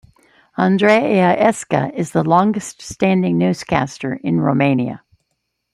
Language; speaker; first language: English; native; English